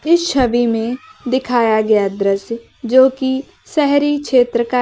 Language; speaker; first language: Hindi; native; Hindi